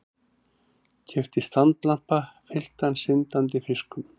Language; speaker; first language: Icelandic; native; Icelandic